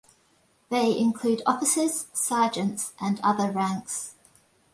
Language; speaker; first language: English; native; English